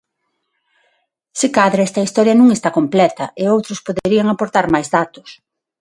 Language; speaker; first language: Galician; non-native, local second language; Spanish